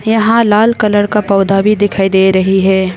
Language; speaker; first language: Hindi; non-native, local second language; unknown